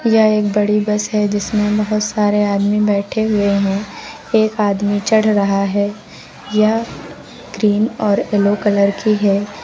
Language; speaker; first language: Hindi; native; Hindi